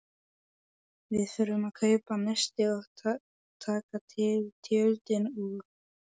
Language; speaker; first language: Icelandic; non-native, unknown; Polish